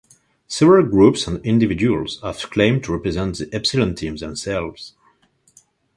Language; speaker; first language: English; non-native, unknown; French